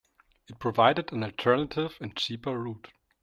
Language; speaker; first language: English; non-native, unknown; German